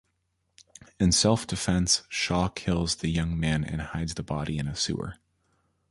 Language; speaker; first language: English; native; English